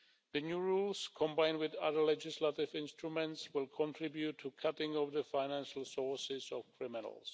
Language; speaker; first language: English; non-native, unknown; Czech